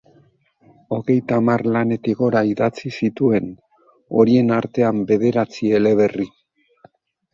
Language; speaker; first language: Basque; native; Basque